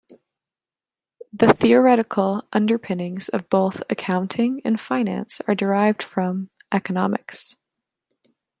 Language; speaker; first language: English; native; English